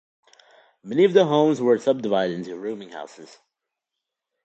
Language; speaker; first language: English; native; English